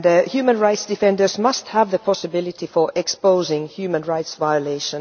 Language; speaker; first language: English; non-native, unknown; Finnish